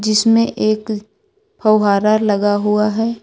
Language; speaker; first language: Hindi; native; Hindi